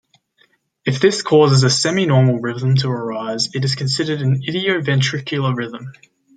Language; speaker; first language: English; native; English